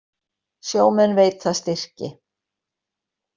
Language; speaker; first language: Icelandic; native; Icelandic